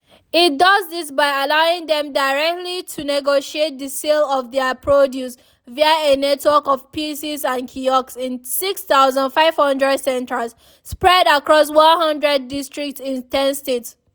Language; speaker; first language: English; non-native, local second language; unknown